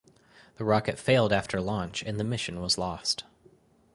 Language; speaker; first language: English; native; English